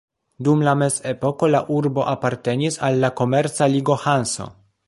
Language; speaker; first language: Esperanto; non-native, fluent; Polish